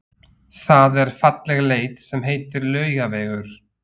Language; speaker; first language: Icelandic; non-native, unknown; Slovak